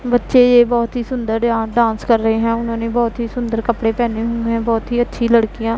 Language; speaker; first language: Hindi; non-native, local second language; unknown